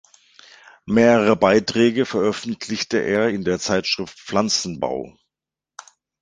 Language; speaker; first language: German; native; German